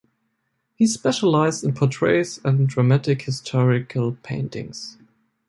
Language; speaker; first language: English; non-native, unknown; German